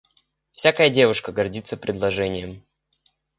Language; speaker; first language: Russian; native; Russian